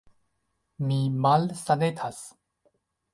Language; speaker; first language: Esperanto; non-native, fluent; Chinese